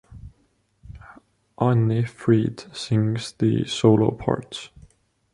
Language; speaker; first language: English; non-native, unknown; Estonian